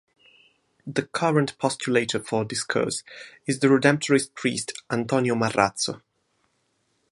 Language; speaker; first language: English; non-native, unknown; Italian